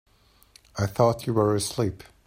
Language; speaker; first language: English; native; English